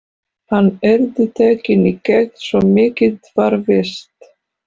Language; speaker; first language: Icelandic; non-native, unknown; Polish